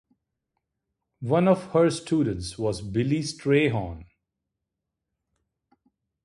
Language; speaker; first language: English; non-native, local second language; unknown